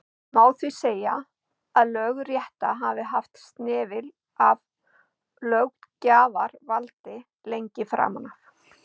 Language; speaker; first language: Icelandic; native; Icelandic